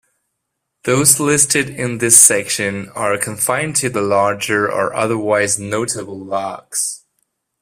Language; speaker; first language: English; non-native, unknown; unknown